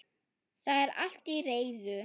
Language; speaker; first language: Icelandic; non-native, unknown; German